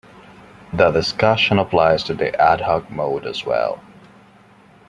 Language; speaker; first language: English; non-native, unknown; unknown